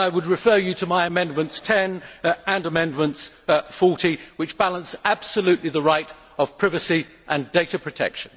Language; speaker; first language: English; native; English